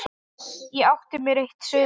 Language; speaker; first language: Icelandic; non-native, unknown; English